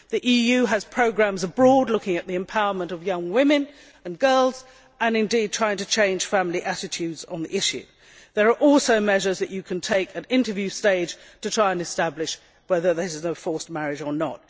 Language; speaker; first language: English; native; English